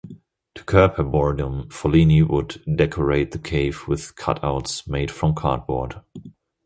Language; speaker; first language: English; non-native, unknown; German